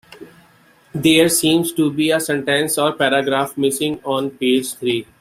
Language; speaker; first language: English; native; English